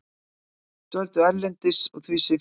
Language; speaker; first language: Icelandic; native; Icelandic